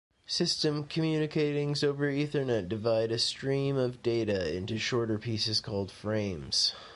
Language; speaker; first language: English; native; English